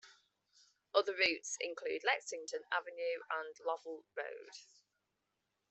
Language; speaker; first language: English; native; English